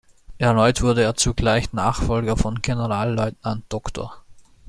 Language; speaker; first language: German; native; German